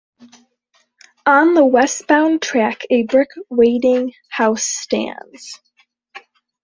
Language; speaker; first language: English; native; English